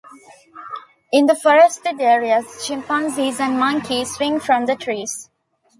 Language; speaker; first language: English; non-native, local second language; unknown